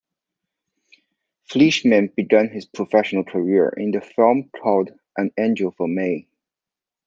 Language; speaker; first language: English; non-native, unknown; Chinese